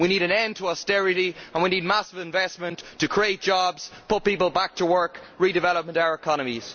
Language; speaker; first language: English; native; English